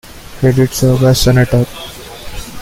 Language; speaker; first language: English; non-native, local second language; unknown